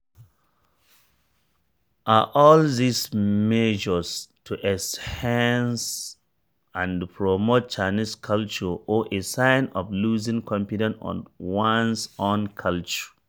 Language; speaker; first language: English; non-native, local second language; Hausa